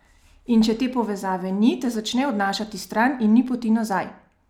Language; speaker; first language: Slovenian; native; Slovenian